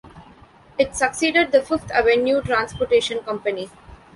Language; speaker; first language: English; non-native, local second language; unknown